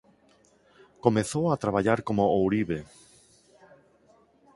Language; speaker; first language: Galician; non-native, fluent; Spanish